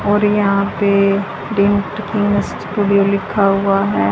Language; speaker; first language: Hindi; native; Hindi